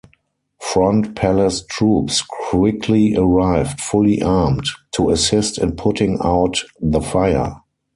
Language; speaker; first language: English; non-native, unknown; German